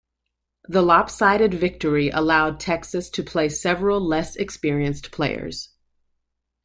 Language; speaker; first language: English; native; English